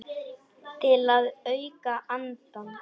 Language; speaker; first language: Icelandic; non-native, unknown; Polish